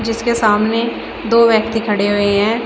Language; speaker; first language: Hindi; native; Hindi